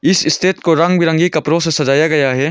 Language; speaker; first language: Hindi; non-native, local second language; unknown